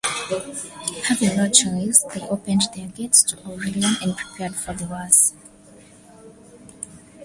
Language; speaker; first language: English; non-native, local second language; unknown